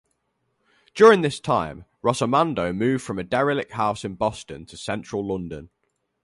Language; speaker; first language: English; native; English